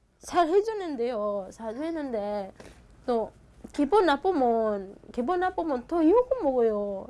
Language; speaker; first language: Korean; non-native, learner; Filipino